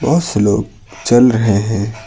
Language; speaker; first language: Hindi; native; Hindi